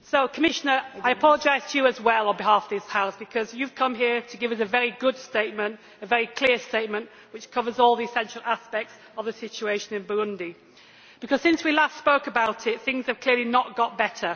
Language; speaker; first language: English; native; English